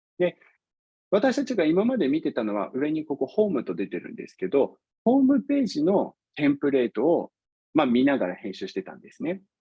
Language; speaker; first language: Japanese; non-native, fluent; English